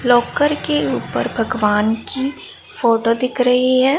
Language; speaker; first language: Hindi; non-native, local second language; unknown